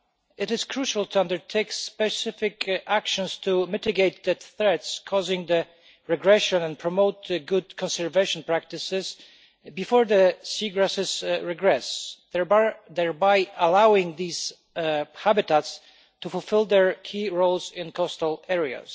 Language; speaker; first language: English; non-native, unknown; Polish